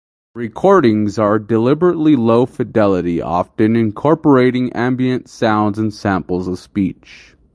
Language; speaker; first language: English; native; English